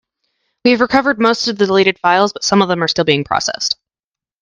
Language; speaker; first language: English; native; English